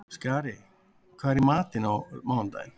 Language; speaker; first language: Icelandic; native; Icelandic